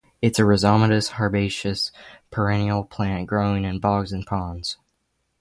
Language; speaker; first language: English; native; English